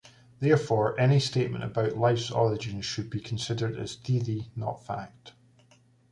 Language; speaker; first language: English; native; English